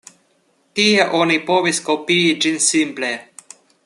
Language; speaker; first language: Esperanto; non-native, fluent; Russian